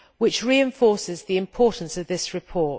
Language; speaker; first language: English; native; English